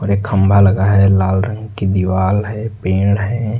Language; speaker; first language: Hindi; native; Hindi